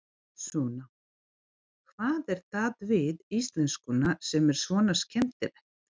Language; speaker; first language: Icelandic; non-native, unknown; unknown